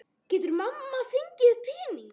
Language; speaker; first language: Icelandic; non-native, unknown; Polish